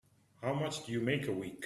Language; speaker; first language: English; native; English